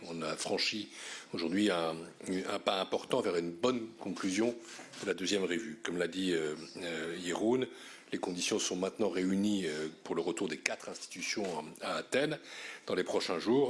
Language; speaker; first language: French; native; French